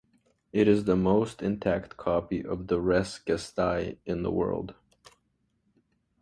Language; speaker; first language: English; native; English